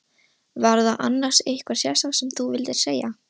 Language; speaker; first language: Icelandic; non-native, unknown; Russian